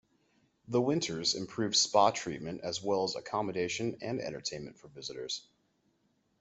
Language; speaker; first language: English; native; English